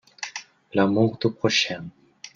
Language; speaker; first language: French; non-native, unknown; Catalan